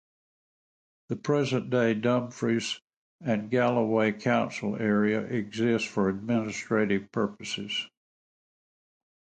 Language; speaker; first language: English; native; English